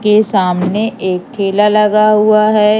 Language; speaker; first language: Hindi; native; Hindi